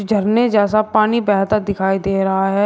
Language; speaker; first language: Hindi; native; Hindi